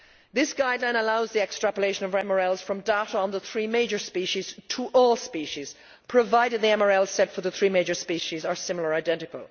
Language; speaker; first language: English; native; English